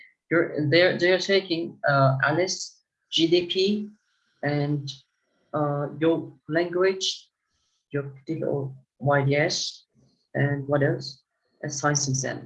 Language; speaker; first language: English; non-native, fluent; Turkish